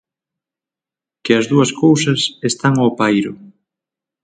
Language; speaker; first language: Galician; native; Galician